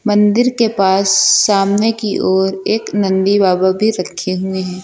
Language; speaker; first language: Hindi; native; Hindi